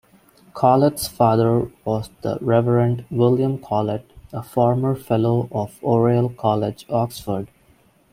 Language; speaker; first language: English; non-native, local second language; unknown